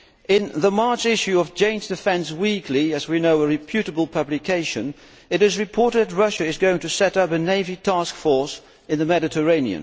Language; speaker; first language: English; non-native, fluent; Dutch